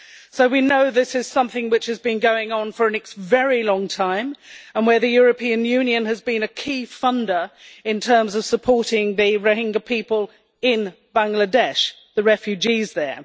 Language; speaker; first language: English; native; English